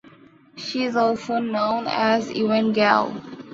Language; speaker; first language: English; non-native, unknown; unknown